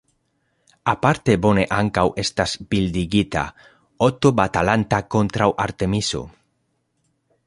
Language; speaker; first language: Esperanto; non-native, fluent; Spanish